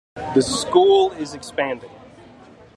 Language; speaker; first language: English; native; English